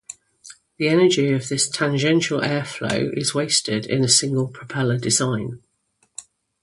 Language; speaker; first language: English; native; English